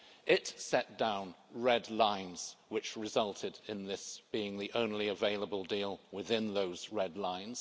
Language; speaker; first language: English; native; English